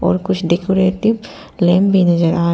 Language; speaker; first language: Hindi; non-native, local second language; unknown